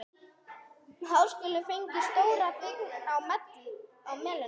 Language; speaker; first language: Icelandic; non-native, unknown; English